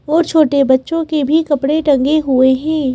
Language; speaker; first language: Hindi; native; Hindi